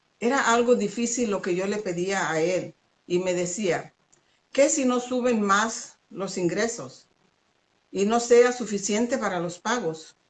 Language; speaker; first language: Spanish; native; Spanish